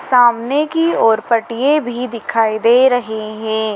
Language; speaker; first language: Hindi; native; Hindi